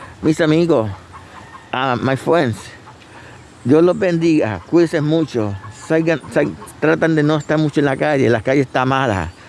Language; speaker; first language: Spanish; native; Spanish